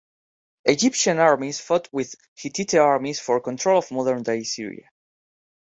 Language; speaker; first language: English; non-native, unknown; Spanish